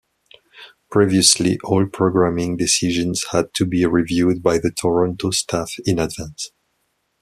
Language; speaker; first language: English; non-native, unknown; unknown